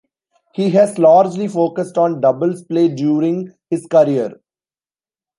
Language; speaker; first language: English; non-native, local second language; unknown